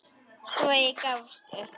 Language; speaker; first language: Icelandic; native; Icelandic